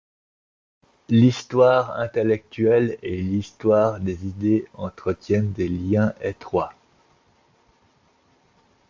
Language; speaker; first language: French; native; French